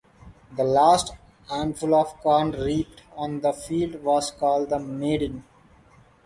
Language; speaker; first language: English; non-native, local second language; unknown